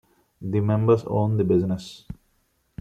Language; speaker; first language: English; non-native, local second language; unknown